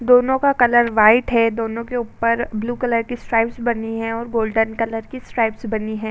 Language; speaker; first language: Hindi; native; Hindi